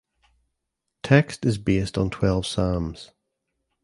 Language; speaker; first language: English; native; English